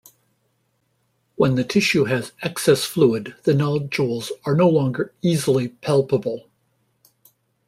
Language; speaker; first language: English; native; English